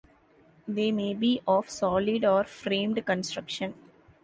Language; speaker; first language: English; non-native, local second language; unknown